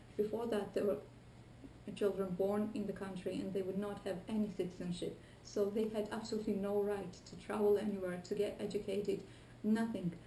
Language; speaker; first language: English; non-native, fluent; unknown